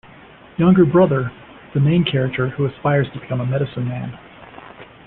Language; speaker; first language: English; native; English